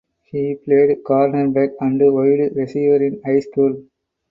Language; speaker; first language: English; non-native, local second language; Tamil